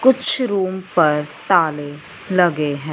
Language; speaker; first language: Hindi; non-native, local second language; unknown